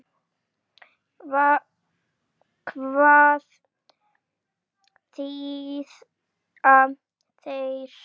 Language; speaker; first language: Icelandic; native; Icelandic